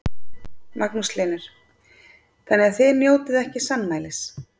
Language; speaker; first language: Icelandic; native; Icelandic